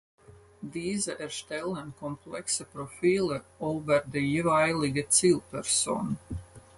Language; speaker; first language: German; non-native, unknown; Latvian